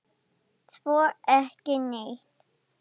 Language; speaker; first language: Icelandic; non-native, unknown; German